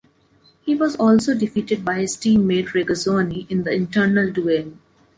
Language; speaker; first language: English; non-native, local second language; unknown